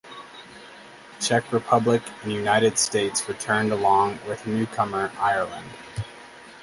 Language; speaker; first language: English; native; English